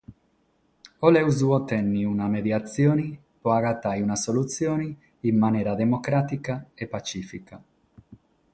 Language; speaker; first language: Sardinian; non-native, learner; Catalan